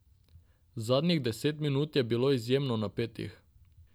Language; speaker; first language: Slovenian; non-native, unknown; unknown